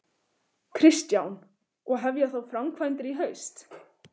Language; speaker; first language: Icelandic; native; Icelandic